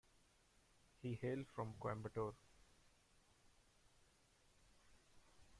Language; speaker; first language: English; non-native, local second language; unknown